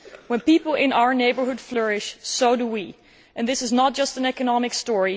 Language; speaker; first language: English; non-native, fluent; Dutch